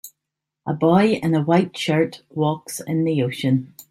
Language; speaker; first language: English; native; English